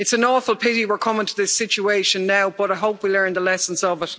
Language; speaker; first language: English; native; English